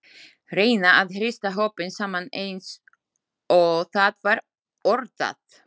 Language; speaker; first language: Icelandic; non-native, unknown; Slovak